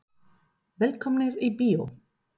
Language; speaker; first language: Icelandic; non-native, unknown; Spanish